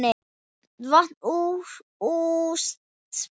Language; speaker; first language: Icelandic; non-native, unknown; Thai